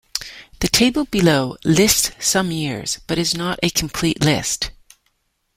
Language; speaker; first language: English; native; English